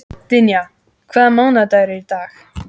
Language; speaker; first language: Icelandic; native; Icelandic